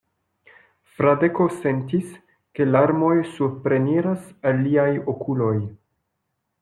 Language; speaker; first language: Esperanto; non-native, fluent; French